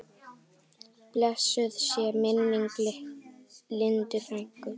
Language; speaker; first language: Icelandic; native; Icelandic